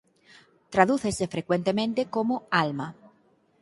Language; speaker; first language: Galician; native; Galician